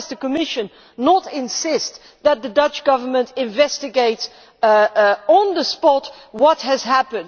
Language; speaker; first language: English; non-native, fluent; Dutch